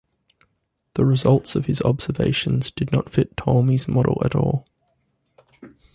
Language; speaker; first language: English; native; English